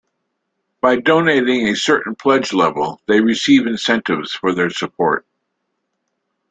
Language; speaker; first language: English; native; English